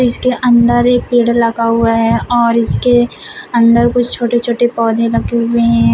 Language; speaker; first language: Hindi; native; Hindi